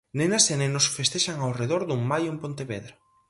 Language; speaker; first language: Galician; native; Galician